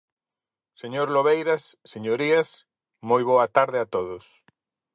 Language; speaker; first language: Galician; native; Galician